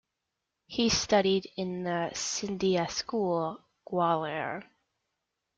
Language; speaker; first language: English; native; English